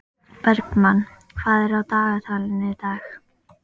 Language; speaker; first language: Icelandic; native; Icelandic